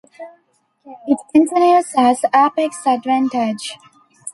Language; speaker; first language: English; non-native, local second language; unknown